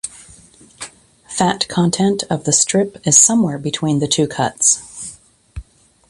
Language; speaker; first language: English; native; English